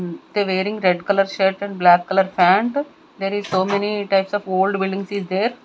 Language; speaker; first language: English; non-native, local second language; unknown